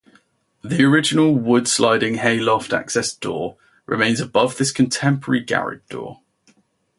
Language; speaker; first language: English; native; English